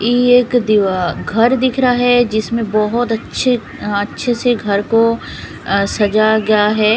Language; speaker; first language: Hindi; non-native, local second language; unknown